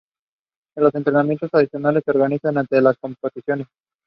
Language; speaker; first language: English; non-native, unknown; Spanish